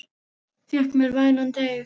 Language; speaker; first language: Icelandic; non-native, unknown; Filipino